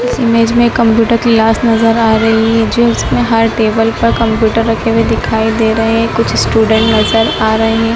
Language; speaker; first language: Hindi; native; Hindi